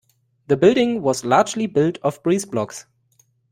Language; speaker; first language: English; non-native, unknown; German